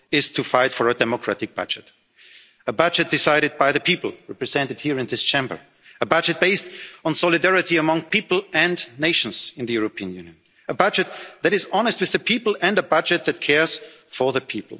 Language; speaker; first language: English; non-native, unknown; German